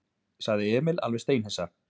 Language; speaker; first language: Icelandic; native; Icelandic